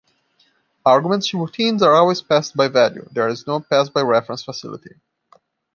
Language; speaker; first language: English; non-native, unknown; Portuguese